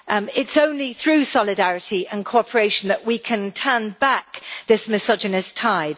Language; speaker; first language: English; native; English